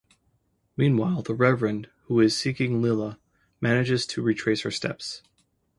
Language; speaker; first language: English; native; English